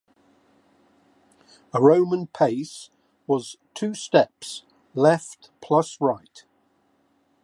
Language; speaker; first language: English; native; English